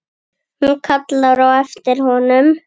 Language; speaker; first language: Icelandic; native; Icelandic